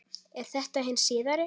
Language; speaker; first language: Icelandic; native; Icelandic